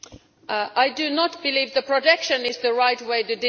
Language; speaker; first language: English; non-native, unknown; Finnish